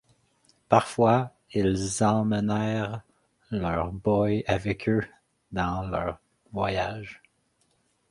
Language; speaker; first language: French; native; French